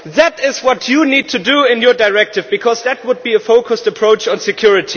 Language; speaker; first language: English; non-native, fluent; German